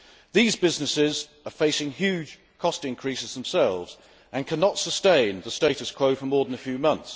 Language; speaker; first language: English; native; English